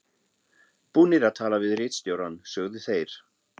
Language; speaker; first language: Icelandic; non-native, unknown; German